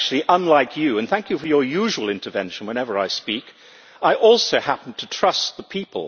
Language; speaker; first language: English; native; English